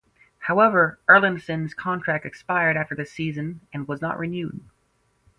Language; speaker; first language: English; native; English